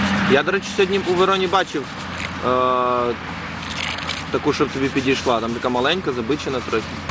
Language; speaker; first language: Ukrainian; native; Ukrainian